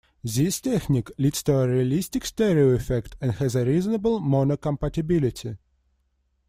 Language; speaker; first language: English; non-native, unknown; Russian